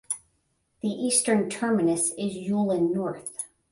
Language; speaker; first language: English; native; English